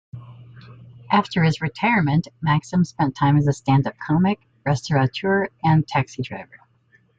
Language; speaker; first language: English; native; English